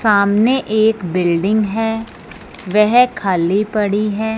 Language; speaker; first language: Hindi; non-native, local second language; Punjabi